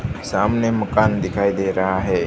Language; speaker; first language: Hindi; non-native, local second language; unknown